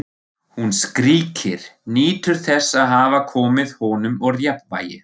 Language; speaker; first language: Icelandic; non-native, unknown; German